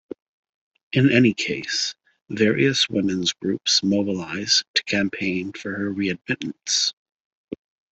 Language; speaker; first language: English; native; English